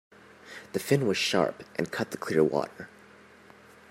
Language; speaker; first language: English; native; English